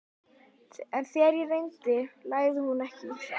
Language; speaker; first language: Icelandic; native; Icelandic